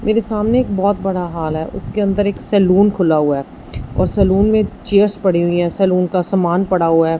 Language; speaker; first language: Hindi; non-native, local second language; Punjabi